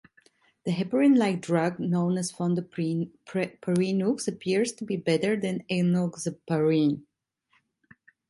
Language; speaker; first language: English; non-native, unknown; Italian